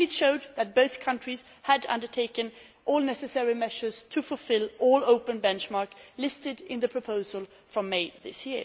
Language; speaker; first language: English; non-native, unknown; Swedish